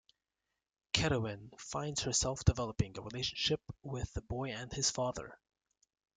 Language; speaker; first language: English; native; English